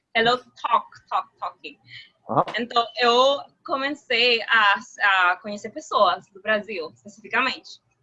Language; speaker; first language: Portuguese; non-native, related language; Spanish